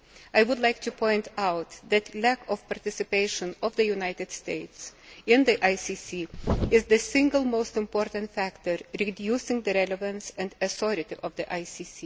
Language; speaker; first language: English; non-native, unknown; Lithuanian